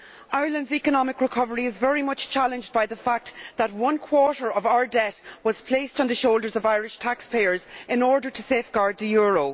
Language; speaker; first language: English; native; English